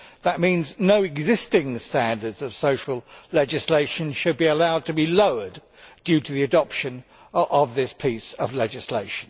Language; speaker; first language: English; native; English